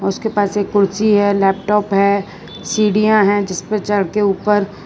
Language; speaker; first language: Hindi; non-native, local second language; Gujarati